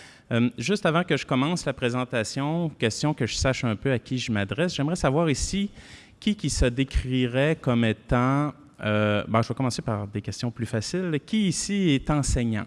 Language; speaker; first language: French; native; French